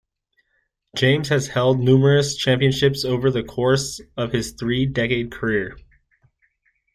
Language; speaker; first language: English; native; English